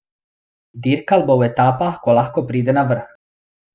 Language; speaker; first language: Slovenian; non-native, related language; Bosnian